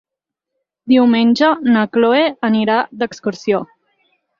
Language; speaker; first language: Catalan; native; Catalan